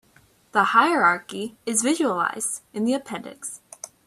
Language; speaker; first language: English; native; English